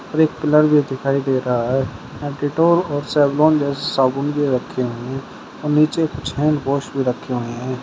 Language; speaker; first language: Hindi; native; Hindi